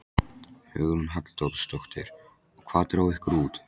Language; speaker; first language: Icelandic; non-native, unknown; Polish